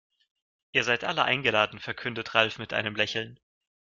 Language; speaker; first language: German; non-native, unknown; Russian